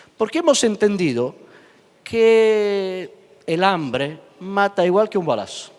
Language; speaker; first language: Spanish; non-native, fluent; Italian